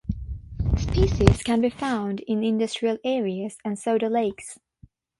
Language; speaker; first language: English; non-native, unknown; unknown